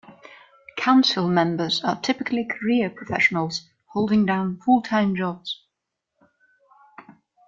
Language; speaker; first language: English; non-native, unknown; German